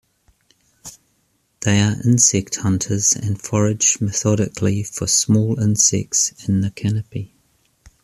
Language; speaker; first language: English; native; English